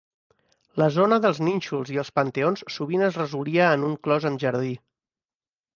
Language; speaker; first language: Catalan; native; Catalan